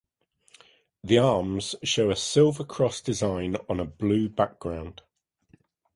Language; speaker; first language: English; native; English